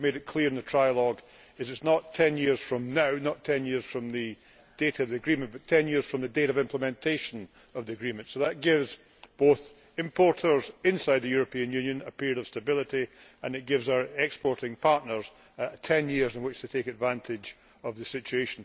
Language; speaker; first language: English; native; English